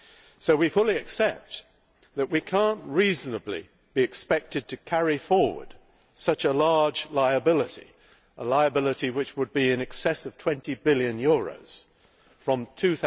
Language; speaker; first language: English; native; English